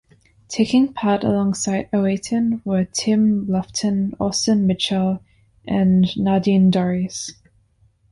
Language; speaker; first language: English; non-native, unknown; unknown